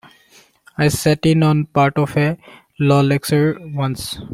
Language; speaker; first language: English; non-native, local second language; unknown